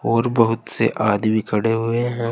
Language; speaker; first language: Hindi; native; Hindi